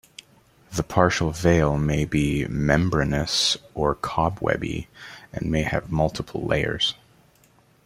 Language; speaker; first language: English; native; English